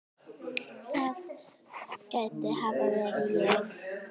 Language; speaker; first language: Icelandic; native; Icelandic